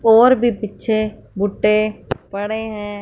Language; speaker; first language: Hindi; non-native, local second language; Punjabi